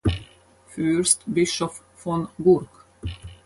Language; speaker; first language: German; non-native, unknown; Latvian